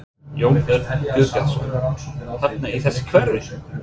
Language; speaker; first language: Icelandic; non-native, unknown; English